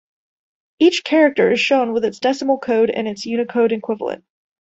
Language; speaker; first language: English; native; English